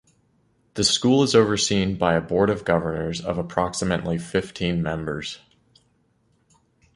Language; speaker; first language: English; native; English